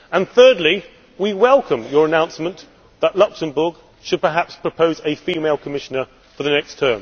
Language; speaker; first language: English; native; English